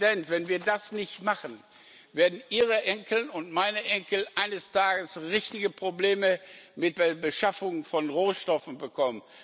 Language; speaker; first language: German; non-native, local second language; Luxembourgish